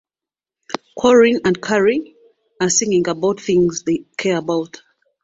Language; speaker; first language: English; non-native, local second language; Ganda